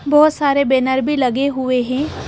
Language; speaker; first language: Hindi; native; Hindi